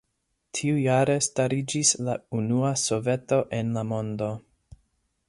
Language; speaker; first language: Esperanto; non-native, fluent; English